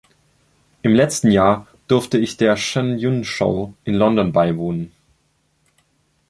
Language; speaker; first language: German; native; German